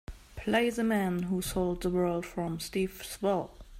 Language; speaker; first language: English; non-native, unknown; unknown